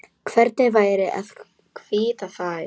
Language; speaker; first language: Icelandic; non-native, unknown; Polish